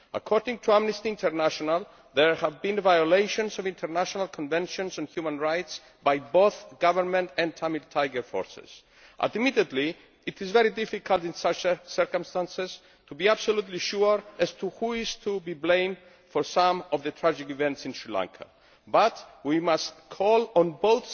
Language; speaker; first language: English; non-native, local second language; Greek